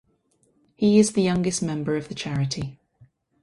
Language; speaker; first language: English; native; English